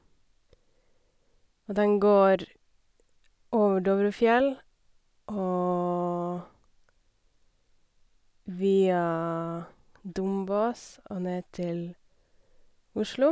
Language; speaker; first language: Norwegian; native; Norwegian